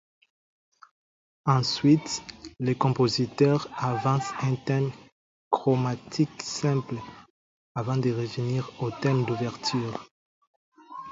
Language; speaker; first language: French; non-native, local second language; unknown